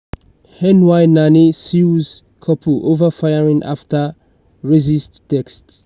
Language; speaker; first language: English; non-native, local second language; Yoruba